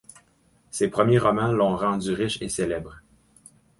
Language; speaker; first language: French; native; French